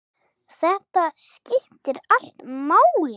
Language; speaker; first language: Icelandic; non-native, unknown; English